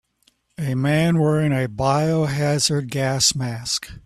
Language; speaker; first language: English; native; English